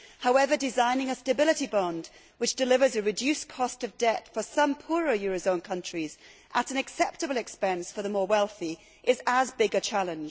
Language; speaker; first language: English; native; English